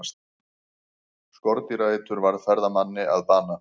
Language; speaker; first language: Icelandic; native; Icelandic